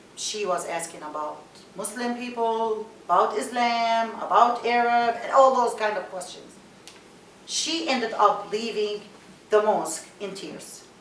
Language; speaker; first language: English; non-native, fluent; Arabic